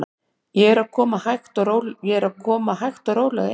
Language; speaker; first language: Icelandic; native; Icelandic